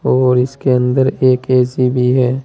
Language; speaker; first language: Hindi; native; Hindi